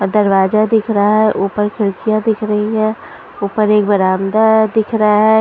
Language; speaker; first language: Hindi; non-native, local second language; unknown